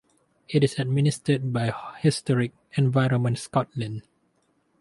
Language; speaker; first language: English; non-native, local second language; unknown